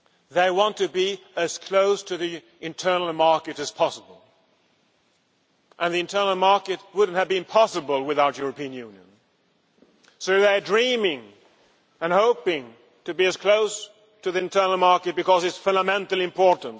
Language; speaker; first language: English; non-native, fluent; Swedish